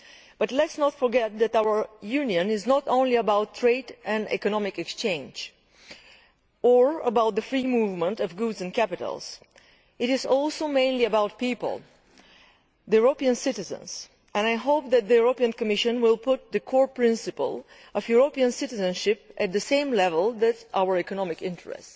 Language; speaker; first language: English; non-native, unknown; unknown